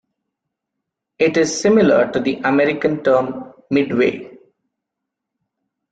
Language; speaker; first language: English; non-native, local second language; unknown